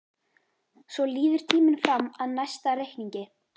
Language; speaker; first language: Icelandic; native; Icelandic